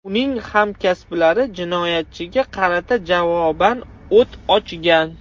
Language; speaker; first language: Uzbek; non-native, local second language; Russian